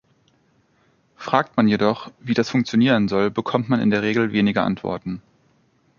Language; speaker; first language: German; native; German